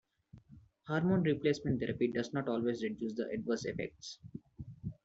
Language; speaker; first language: English; non-native, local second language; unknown